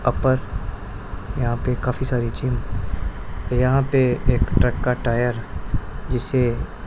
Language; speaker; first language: Hindi; non-native, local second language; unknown